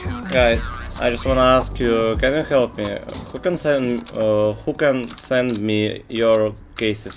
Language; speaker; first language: English; non-native, learner; Russian